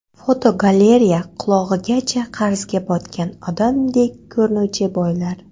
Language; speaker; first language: Uzbek; non-native, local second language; Kara-Kalpak